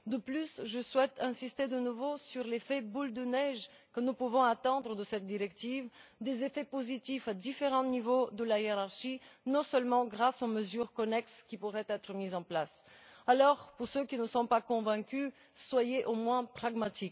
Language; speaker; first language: French; non-native, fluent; Bulgarian